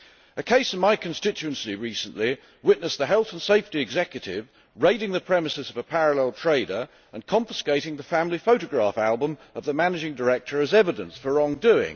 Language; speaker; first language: English; native; English